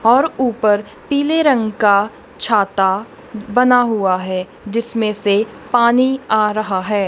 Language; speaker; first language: Hindi; non-native, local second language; Punjabi